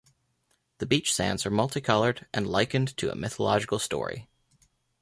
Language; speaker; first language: English; native; English